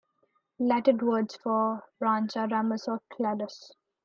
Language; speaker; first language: English; non-native, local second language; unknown